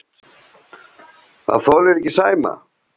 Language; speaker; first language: Icelandic; non-native, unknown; Slovenian